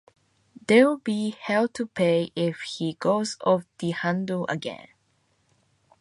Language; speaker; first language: English; non-native, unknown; Japanese